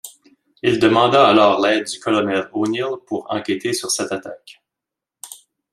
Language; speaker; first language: French; native; French